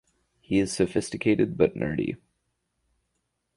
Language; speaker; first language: English; native; English